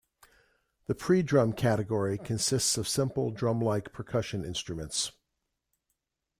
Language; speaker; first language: English; native; English